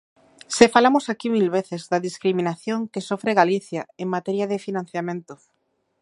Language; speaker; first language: Galician; native; Galician